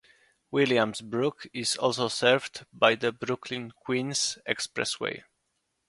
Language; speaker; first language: English; non-native, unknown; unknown